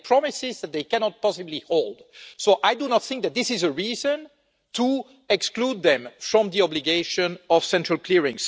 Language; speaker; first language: English; non-native, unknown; French